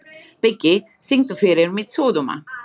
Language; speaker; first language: Icelandic; non-native, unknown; Slovak